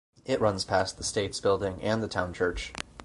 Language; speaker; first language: English; native; English